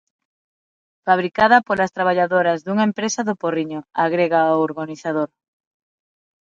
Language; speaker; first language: Galician; non-native, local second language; Spanish